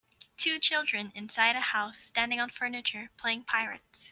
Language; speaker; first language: English; native; English